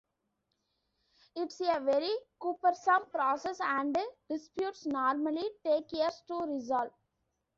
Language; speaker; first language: English; non-native, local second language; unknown